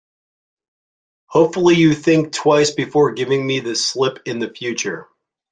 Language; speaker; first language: English; native; English